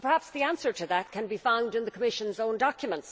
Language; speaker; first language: English; native; English